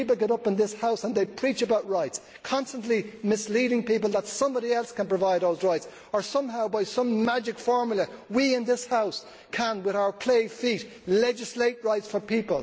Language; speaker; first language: English; native; English